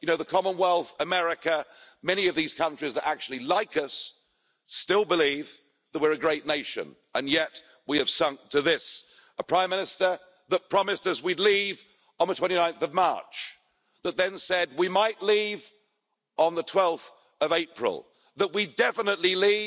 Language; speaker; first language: English; native; English